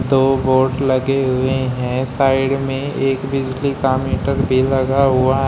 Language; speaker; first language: Hindi; native; Hindi